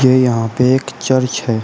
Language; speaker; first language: Hindi; native; Hindi